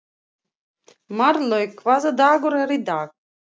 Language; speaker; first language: Icelandic; non-native, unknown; Russian